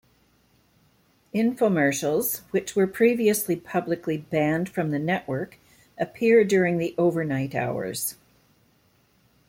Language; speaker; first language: English; native; English